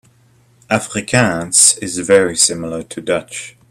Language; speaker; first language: English; native; English